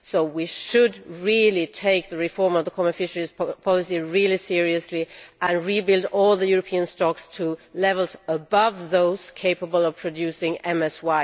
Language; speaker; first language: English; non-native, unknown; Swedish